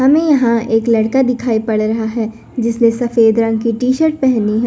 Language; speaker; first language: Hindi; non-native, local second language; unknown